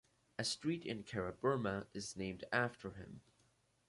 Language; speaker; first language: English; native; English